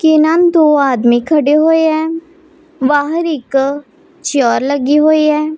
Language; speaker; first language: Hindi; non-native, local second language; Punjabi